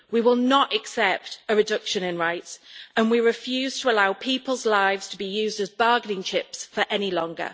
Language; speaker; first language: English; native; English